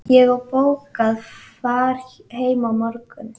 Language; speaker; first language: Icelandic; native; Icelandic